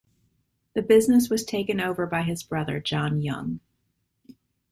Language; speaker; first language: English; native; English